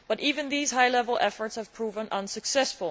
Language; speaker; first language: English; non-native, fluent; Dutch